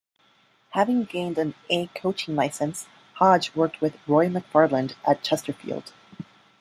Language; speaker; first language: English; non-native, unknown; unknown